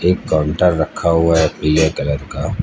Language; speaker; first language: Hindi; native; Hindi